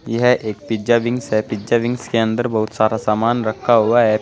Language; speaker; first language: Hindi; native; Hindi